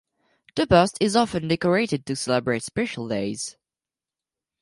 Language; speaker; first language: English; non-native, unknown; French